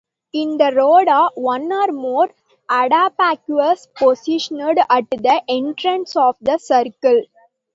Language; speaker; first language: English; non-native, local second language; Tamil